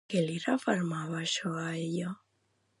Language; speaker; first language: Catalan; native; Catalan